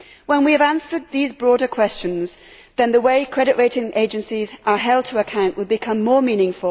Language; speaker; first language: English; native; English